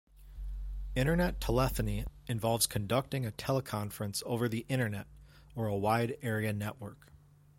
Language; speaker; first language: English; native; English